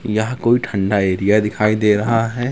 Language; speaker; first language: Hindi; native; Hindi